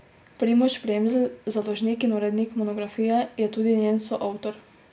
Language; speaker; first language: Slovenian; native; Slovenian